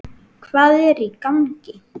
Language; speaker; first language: Icelandic; native; Icelandic